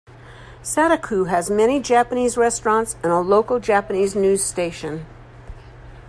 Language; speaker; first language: English; native; English